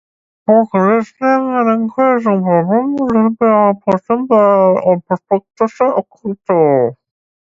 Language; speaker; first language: English; native; English